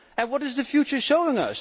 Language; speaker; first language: English; non-native, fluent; Dutch